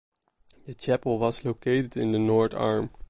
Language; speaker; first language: English; non-native, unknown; Dutch